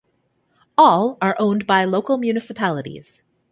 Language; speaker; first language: English; native; English